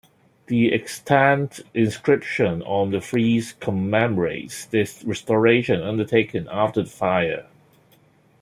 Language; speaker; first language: English; non-native, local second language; Cantonese